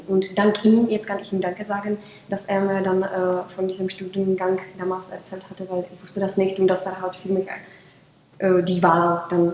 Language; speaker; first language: German; non-native, fluent; Czech